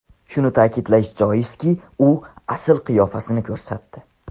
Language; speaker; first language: Uzbek; non-native, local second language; Tajik